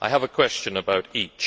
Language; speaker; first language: English; native; English